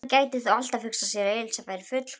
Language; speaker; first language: Icelandic; native; Icelandic